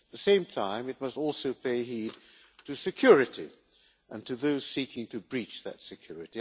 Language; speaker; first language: English; non-native, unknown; Hungarian